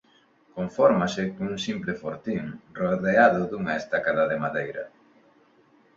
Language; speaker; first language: Galician; non-native, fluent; Spanish